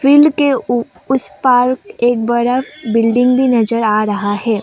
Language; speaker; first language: Hindi; non-native, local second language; Assamese